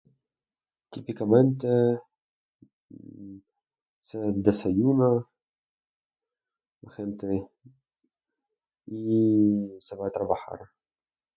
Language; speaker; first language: Spanish; non-native, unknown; Russian